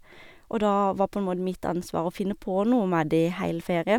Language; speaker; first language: Norwegian; native; Norwegian